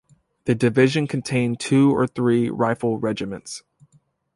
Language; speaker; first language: English; native; English